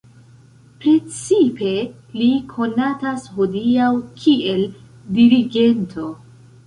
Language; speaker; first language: Esperanto; non-native, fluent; Central Kurdish